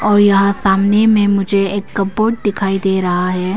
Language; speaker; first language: Hindi; early bilingual, other home language; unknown